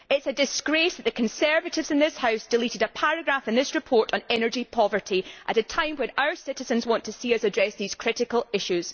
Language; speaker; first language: English; native; English